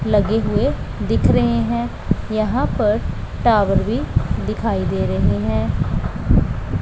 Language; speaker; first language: Hindi; non-native, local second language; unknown